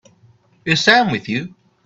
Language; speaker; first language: English; native; English